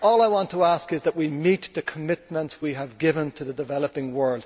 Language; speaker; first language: English; native; English